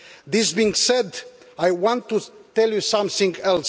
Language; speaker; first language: English; non-native, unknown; Romanian